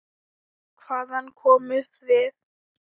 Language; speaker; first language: Icelandic; non-native, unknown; Thai